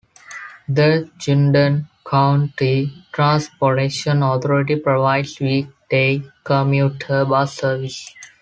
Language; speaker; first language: English; non-native, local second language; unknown